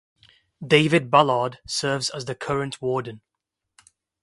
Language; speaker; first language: English; non-native, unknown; Kurdish